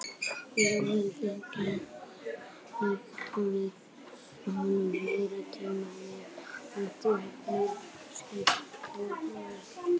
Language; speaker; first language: Icelandic; native; Icelandic